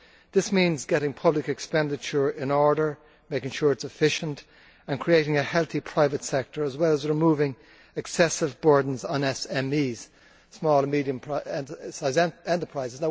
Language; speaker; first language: English; native; English